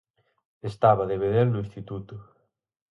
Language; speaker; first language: Galician; native; Galician